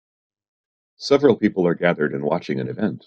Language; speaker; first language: English; native; English